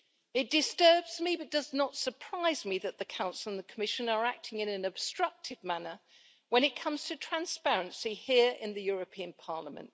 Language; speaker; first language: English; native; English